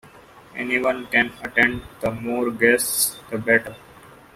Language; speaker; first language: English; non-native, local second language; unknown